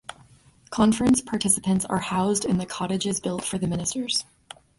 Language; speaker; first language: English; native; English